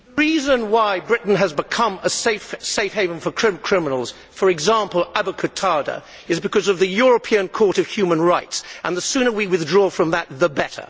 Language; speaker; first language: English; native; English